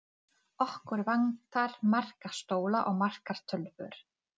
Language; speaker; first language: Icelandic; non-native, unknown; Czech